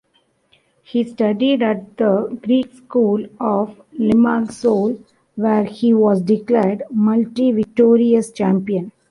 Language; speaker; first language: English; non-native, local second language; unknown